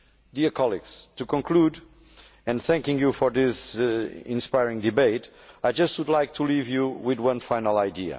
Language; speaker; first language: English; non-native, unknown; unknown